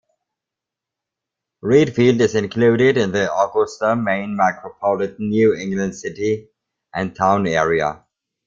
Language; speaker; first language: English; non-native, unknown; German